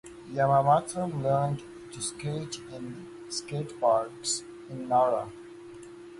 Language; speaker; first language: English; native; English